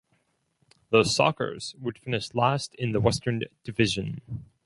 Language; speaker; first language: English; non-native, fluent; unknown